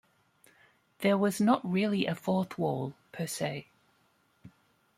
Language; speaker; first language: English; native; English